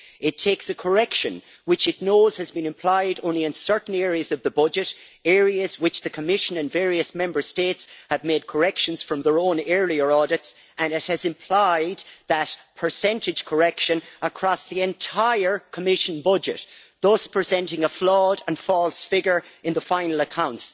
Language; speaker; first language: English; native; English